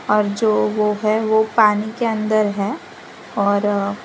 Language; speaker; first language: Hindi; non-native, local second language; Gujarati